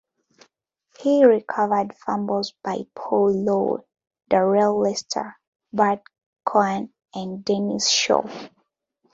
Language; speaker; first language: English; non-native, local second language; Ganda